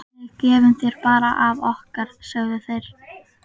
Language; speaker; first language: Icelandic; native; Icelandic